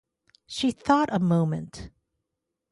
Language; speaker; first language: English; native; English